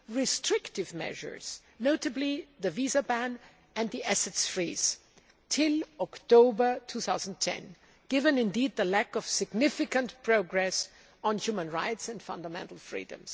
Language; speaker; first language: English; non-native, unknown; German